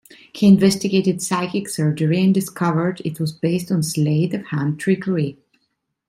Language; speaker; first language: English; non-native, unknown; Italian